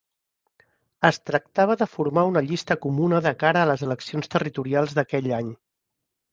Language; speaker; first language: Catalan; native; Catalan